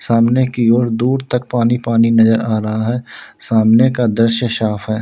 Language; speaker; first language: Hindi; native; Hindi